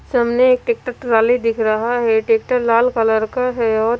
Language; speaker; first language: Hindi; non-native, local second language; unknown